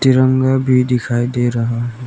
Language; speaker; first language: Hindi; non-native, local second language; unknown